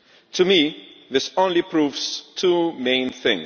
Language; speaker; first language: English; non-native, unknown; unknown